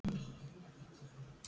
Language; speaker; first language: Icelandic; native; Icelandic